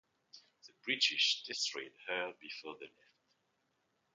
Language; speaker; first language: English; non-native, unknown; French